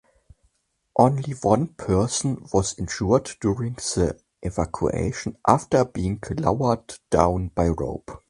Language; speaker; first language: English; non-native, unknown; German